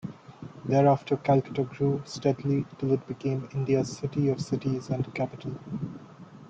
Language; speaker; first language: English; non-native, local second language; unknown